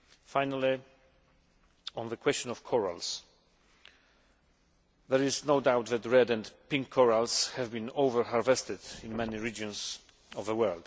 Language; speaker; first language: English; non-native, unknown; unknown